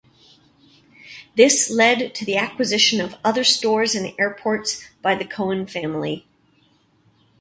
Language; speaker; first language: English; native; English